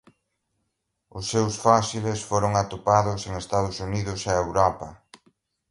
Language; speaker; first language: Galician; native; Galician